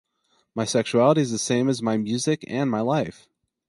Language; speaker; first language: English; native; English